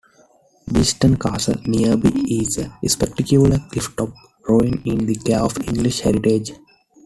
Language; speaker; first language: English; non-native, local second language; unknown